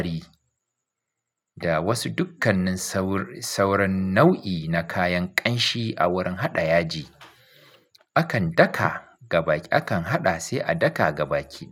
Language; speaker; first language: Hausa; native; Hausa